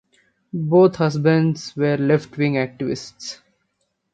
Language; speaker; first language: English; non-native, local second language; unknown